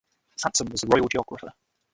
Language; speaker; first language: English; native; English